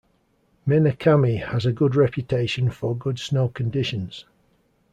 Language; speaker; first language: English; native; English